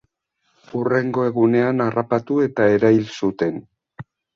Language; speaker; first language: Basque; native; Basque